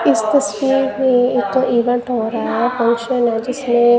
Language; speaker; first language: Hindi; non-native, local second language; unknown